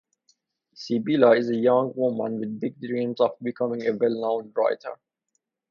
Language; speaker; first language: English; non-native, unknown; Persian